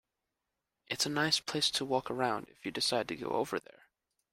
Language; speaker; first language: English; native; English